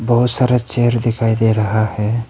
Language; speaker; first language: Hindi; non-native, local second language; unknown